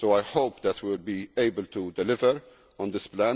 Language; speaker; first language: English; non-native, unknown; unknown